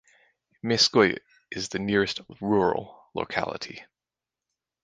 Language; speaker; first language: English; native; English